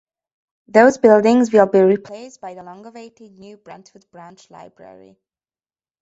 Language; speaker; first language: English; non-native, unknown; Hungarian